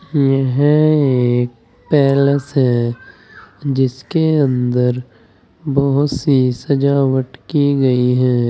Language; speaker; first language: Hindi; native; Hindi